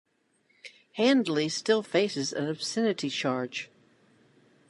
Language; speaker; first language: English; native; English